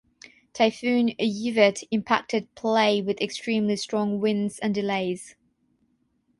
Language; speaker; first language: English; non-native, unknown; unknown